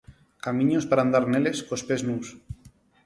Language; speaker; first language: Galician; non-native, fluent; Spanish